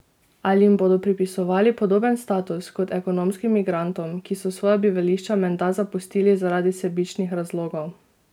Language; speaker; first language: Slovenian; native; Slovenian